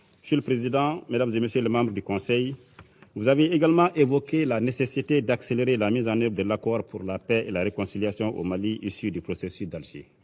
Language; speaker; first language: French; non-native, local second language; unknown